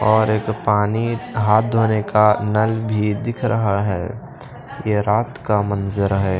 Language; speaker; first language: Hindi; non-native, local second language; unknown